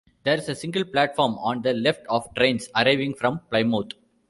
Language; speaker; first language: English; non-native, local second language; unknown